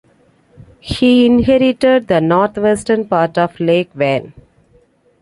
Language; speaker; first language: English; non-native, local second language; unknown